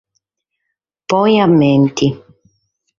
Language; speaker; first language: Sardinian; native; Sardinian